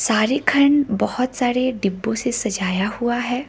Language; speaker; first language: Hindi; non-native, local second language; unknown